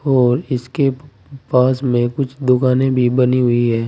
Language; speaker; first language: Hindi; native; Hindi